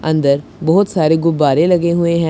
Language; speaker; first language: Hindi; non-native, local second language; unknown